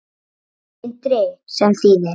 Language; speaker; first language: Icelandic; native; Icelandic